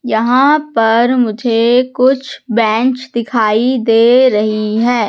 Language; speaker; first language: Hindi; native; Hindi